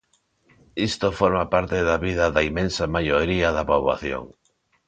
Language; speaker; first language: Galician; non-native, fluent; Spanish